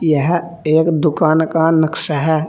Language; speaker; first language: Hindi; native; Hindi